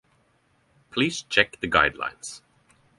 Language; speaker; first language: English; non-native, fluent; Norwegian